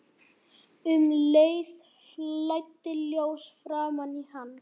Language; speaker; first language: Icelandic; native; Icelandic